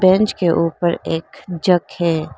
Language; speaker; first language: Hindi; non-native, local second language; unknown